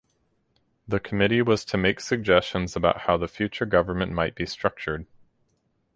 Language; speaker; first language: English; native; English